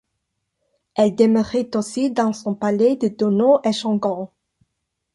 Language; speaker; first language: French; non-native, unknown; English